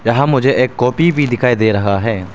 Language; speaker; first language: Hindi; non-native, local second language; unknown